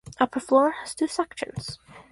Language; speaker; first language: English; native; English